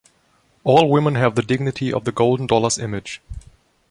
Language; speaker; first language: English; non-native, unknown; German